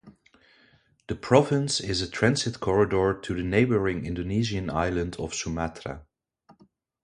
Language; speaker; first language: English; non-native, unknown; Dutch